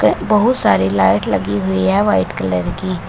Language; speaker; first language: Hindi; native; Hindi